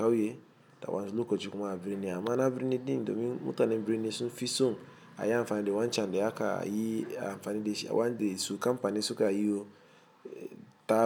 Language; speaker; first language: Hausa; non-native, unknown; Igbo